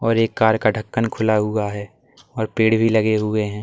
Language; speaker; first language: Hindi; native; Hindi